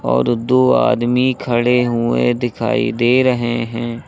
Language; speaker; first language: Hindi; native; Hindi